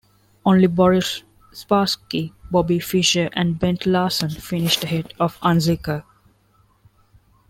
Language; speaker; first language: English; non-native, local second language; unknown